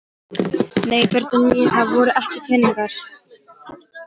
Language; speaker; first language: Icelandic; non-native, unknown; Polish